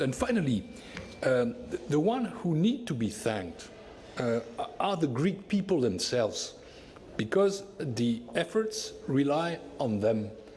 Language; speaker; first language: English; non-native, fluent; French